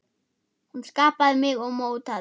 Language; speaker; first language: Icelandic; non-native, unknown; German